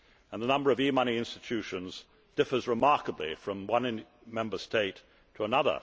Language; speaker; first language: English; native; English